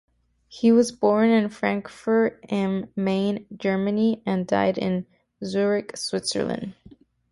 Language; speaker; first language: English; native; English